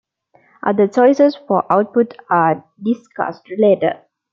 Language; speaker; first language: English; non-native, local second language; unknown